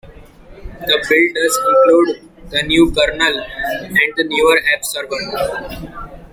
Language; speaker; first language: English; non-native, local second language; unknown